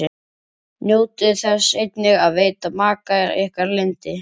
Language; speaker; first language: Icelandic; native; Icelandic